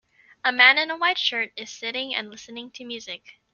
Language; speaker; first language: English; native; English